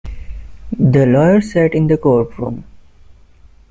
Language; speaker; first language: English; non-native, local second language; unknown